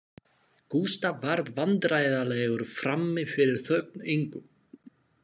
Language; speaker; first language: Icelandic; non-native, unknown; Slovak